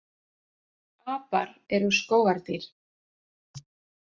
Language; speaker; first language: Icelandic; native; Icelandic